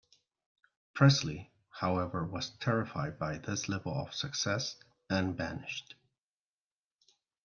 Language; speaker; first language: English; non-native, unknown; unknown